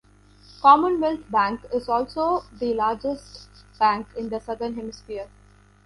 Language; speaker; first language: English; non-native, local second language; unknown